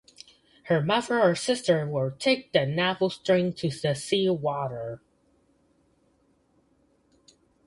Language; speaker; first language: English; native; English